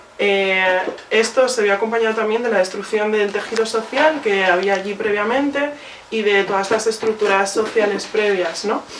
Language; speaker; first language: Spanish; early bilingual, other home language; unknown